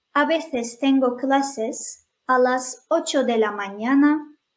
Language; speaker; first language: Spanish; non-native, fluent; Turkish